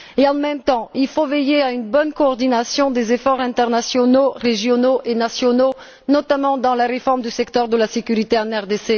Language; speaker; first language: French; non-native, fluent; Bulgarian